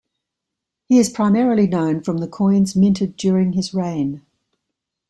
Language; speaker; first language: English; native; English